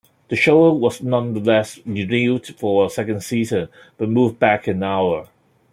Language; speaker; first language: English; non-native, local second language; Cantonese